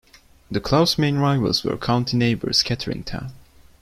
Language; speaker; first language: English; non-native, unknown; Turkish